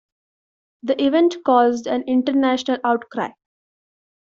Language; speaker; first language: English; non-native, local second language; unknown